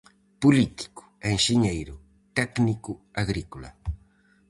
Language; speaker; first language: Galician; native; Galician